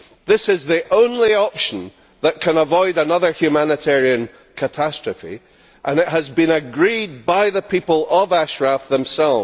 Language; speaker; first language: English; native; English